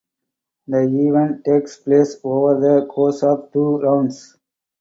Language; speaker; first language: English; non-native, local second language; Tamil